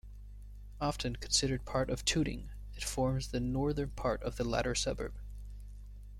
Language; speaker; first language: English; native; English